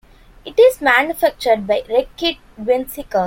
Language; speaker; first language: English; non-native, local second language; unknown